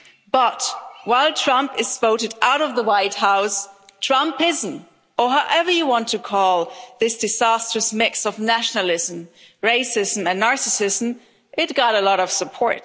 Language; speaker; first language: English; non-native, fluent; German